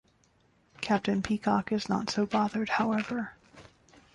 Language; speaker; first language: English; native; English